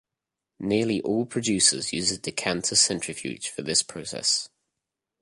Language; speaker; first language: English; native; English